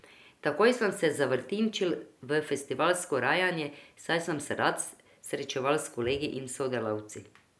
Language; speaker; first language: Slovenian; non-native, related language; Croatian